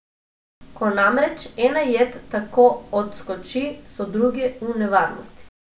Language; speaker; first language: Slovenian; non-native, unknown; Macedonian